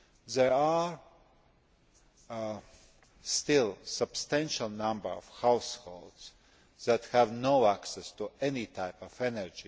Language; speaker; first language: English; non-native, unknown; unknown